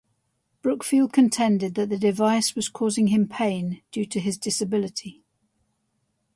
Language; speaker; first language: English; native; English